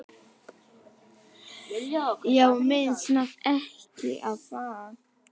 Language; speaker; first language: Icelandic; non-native, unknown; Polish